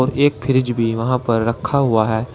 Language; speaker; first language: Hindi; native; Hindi